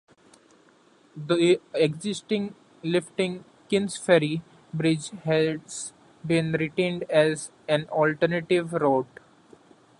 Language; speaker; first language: English; non-native, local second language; Marathi